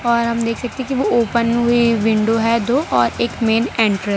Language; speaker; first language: Hindi; non-native, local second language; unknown